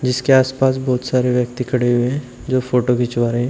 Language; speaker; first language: Hindi; native; Hindi